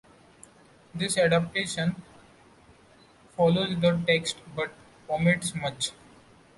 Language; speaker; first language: English; non-native, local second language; Marathi